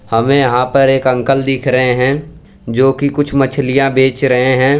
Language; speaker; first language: Hindi; non-native, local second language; Gujarati